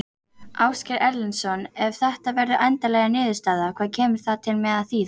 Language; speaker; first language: Icelandic; native; Icelandic